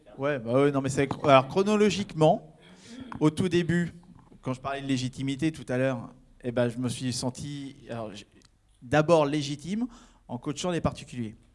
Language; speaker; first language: French; native; French